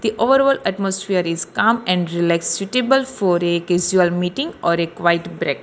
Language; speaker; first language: English; non-native, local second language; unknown